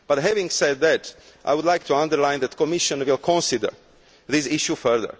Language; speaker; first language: English; non-native, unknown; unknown